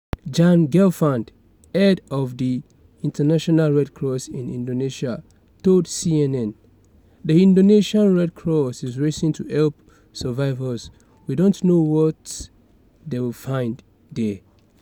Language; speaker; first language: English; non-native, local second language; Yoruba